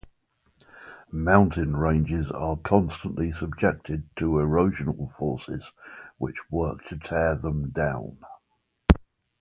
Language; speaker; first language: English; native; English